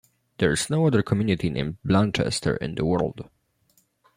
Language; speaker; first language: English; non-native, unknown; Polish